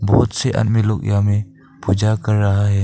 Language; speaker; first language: Hindi; non-native, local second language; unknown